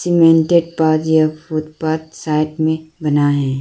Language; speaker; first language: Hindi; non-native, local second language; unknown